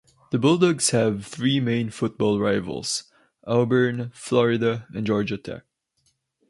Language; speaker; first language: English; non-native, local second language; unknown